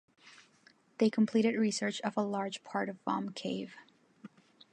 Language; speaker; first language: English; non-native, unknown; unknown